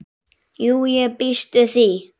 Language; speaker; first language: Icelandic; native; Icelandic